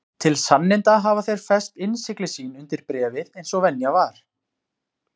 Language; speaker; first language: Icelandic; native; Icelandic